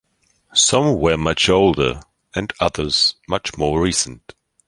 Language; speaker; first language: English; non-native, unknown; German